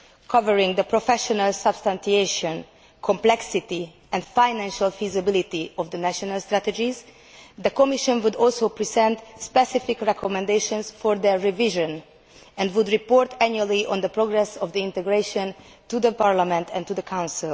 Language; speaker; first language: English; non-native, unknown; Hungarian